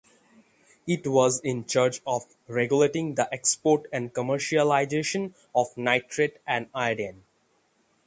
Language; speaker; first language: English; non-native, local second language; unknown